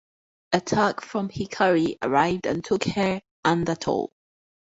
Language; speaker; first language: English; native; English